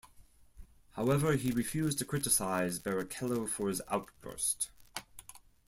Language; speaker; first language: English; non-native, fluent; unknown